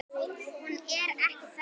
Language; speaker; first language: Icelandic; native; Icelandic